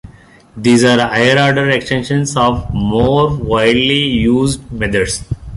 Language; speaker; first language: English; non-native, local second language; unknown